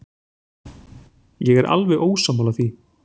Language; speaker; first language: Icelandic; native; Icelandic